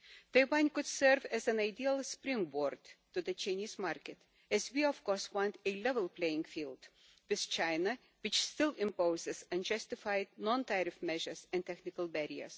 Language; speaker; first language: English; non-native, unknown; Lithuanian